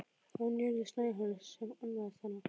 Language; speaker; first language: Icelandic; native; Icelandic